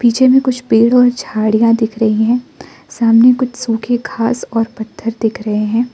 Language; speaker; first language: Hindi; non-native, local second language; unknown